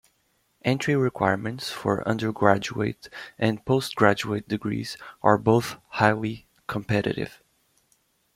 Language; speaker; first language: English; native; English